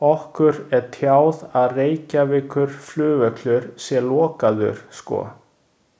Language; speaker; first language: Icelandic; non-native, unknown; Chinese